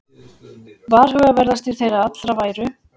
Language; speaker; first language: Icelandic; native; Icelandic